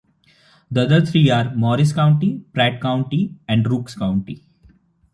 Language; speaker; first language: English; non-native, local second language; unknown